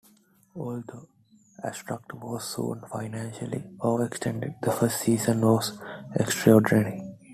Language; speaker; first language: English; non-native, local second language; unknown